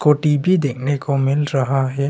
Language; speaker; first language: Hindi; non-native, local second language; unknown